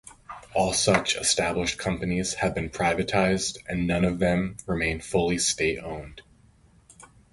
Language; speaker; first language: English; native; English